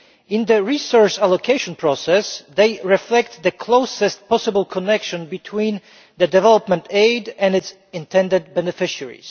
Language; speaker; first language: English; non-native, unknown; Polish